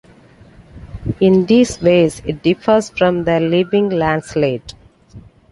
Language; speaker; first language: English; non-native, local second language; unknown